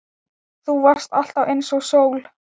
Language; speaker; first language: Icelandic; non-native, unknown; Thai